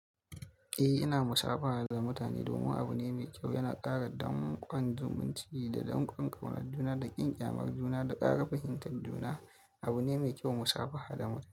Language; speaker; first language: Hausa; native; Hausa